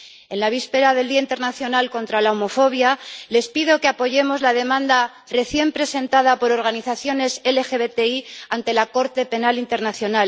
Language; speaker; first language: Spanish; native; Spanish